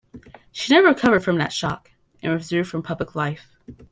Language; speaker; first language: English; native; English